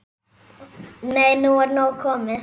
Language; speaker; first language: Icelandic; native; Icelandic